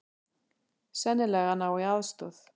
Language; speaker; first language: Icelandic; native; Icelandic